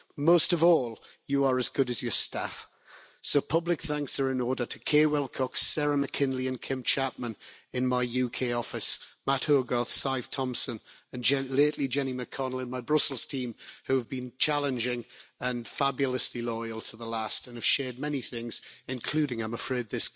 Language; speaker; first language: English; native; English